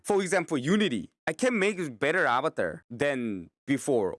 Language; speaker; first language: English; non-native, fluent; Korean